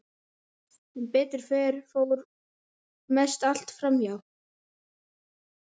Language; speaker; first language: Icelandic; native; Icelandic